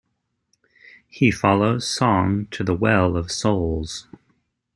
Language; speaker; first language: English; native; English